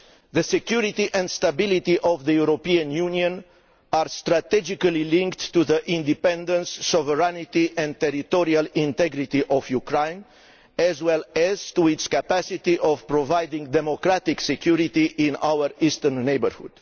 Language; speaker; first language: English; non-native, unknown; Romanian